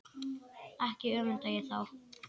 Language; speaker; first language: Icelandic; native; Icelandic